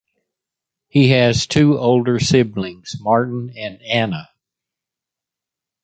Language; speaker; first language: English; native; English